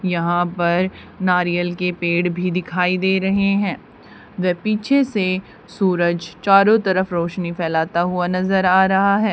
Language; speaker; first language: Hindi; native; Hindi